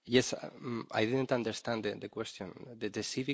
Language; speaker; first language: English; native; English